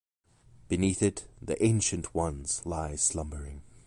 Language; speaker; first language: English; native; English